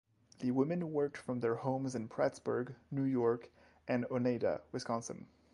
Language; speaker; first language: English; non-native, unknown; French